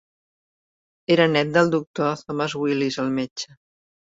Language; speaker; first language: Catalan; native; Catalan